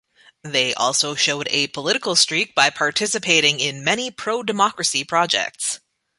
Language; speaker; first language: English; native; English